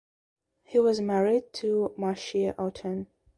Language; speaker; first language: English; non-native, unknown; Belarusian